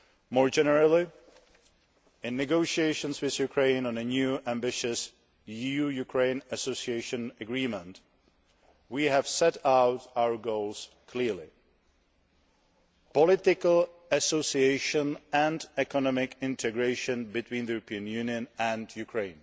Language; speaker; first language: English; non-native, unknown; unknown